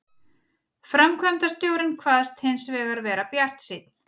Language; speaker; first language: Icelandic; native; Icelandic